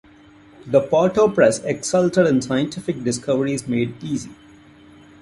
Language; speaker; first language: English; non-native, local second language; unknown